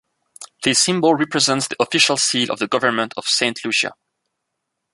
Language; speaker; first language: English; non-native, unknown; French